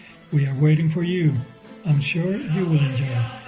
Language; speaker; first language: English; non-native, learner; Spanish